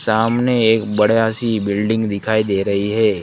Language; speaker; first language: Hindi; non-native, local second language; Gujarati